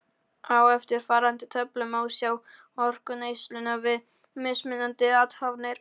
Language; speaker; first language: Icelandic; non-native, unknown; Polish